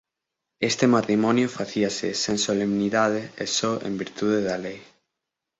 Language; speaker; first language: Galician; native; Galician